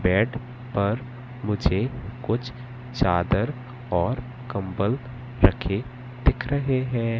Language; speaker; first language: Hindi; native; Hindi